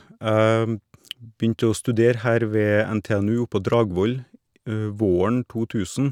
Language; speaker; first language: Norwegian; native; Norwegian